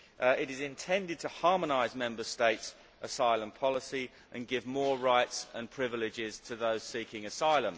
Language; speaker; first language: English; native; English